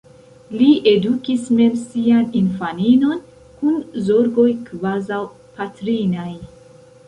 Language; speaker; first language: Esperanto; non-native, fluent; Central Kurdish